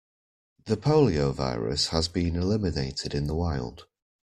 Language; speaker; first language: English; native; English